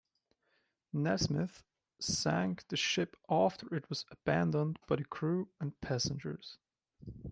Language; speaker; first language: English; non-native, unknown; German